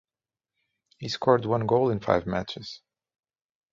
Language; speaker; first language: English; native; English